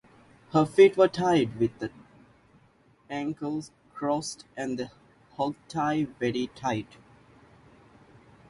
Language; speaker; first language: English; non-native, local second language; Divehi